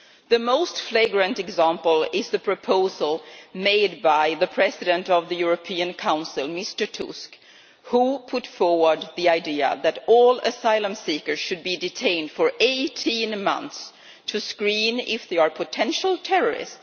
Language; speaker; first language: English; non-native, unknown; Swedish